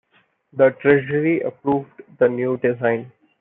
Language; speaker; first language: English; non-native, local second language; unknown